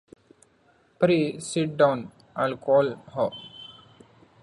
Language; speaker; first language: English; non-native, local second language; Marathi